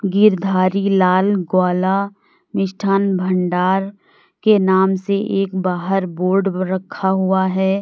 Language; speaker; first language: Hindi; native; Hindi